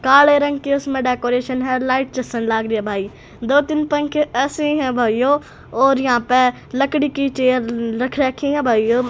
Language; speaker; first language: Hindi; native; Hindi